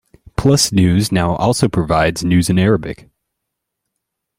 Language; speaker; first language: English; native; English